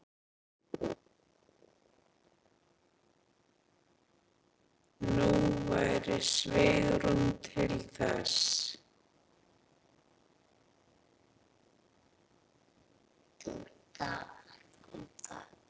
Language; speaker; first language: Icelandic; native; Icelandic